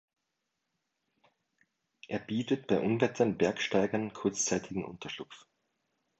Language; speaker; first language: German; native; German